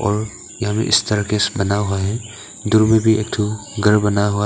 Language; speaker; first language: Hindi; early bilingual, other home language; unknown